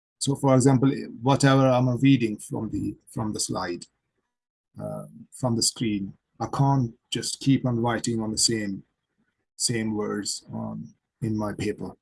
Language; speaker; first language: English; non-native, local second language; Urdu